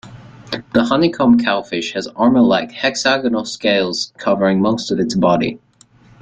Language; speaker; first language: English; native; English